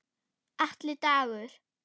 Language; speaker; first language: Icelandic; non-native, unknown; German